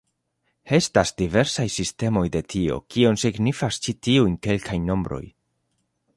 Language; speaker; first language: Esperanto; non-native, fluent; Spanish